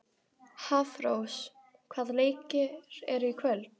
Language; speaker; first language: Icelandic; native; Icelandic